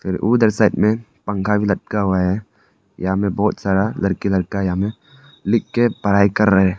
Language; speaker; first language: Hindi; non-native, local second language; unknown